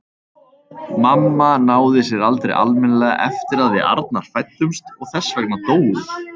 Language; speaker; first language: Icelandic; native; Icelandic